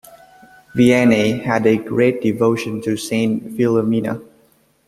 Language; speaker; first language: English; native; English